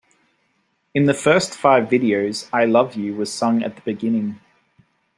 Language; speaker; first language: English; native; English